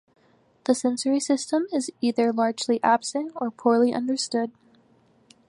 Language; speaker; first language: English; native; English